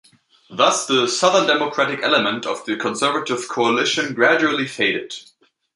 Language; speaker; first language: English; native; English